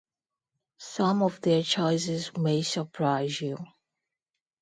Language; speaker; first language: English; non-native, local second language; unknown